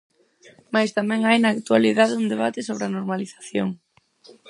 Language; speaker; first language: Galician; non-native, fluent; Spanish